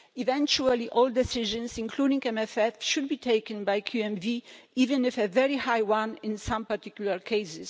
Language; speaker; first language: English; non-native, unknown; Polish